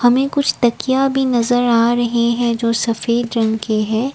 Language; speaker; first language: Hindi; non-native, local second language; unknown